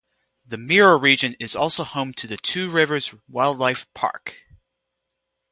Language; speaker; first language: English; native; English